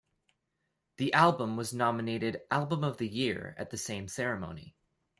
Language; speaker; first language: English; native; English